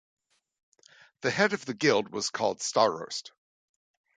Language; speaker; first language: English; native; English